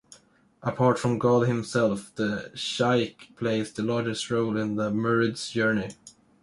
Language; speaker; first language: English; non-native, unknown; Swedish